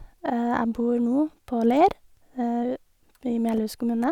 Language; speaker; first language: Norwegian; native; Norwegian